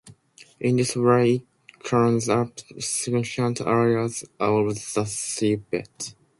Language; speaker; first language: English; non-native, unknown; Japanese